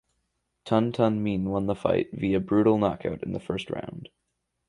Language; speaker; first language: English; native; English